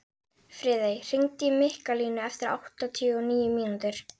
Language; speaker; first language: Icelandic; native; Icelandic